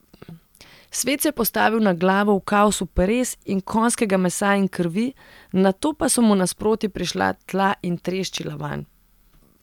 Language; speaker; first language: Slovenian; non-native, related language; Serbian